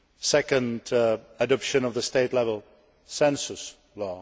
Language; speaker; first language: English; non-native, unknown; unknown